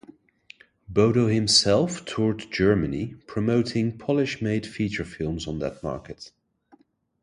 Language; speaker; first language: English; non-native, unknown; Dutch